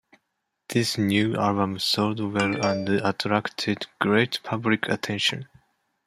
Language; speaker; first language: English; non-native, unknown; Japanese